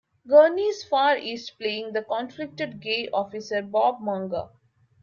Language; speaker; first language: English; non-native, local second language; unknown